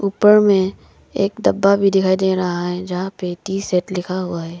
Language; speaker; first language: Hindi; non-native, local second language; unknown